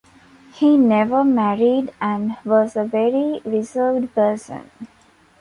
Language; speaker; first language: English; non-native, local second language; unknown